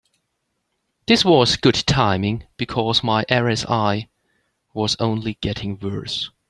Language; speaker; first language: English; native; English